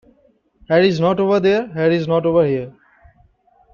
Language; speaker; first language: English; non-native, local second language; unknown